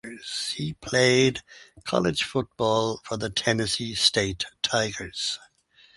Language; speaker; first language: English; native; English